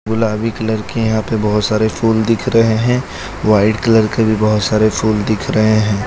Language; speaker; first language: Hindi; non-native, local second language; Gujarati